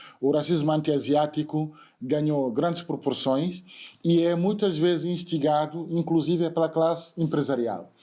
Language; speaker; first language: Portuguese; non-native, fluent; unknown